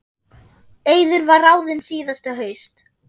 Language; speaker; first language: Icelandic; non-native, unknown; German